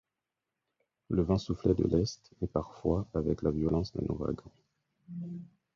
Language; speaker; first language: French; non-native, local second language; Haitian Creole